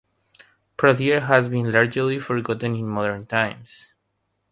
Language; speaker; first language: English; non-native, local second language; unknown